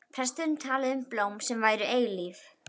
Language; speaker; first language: Icelandic; native; Icelandic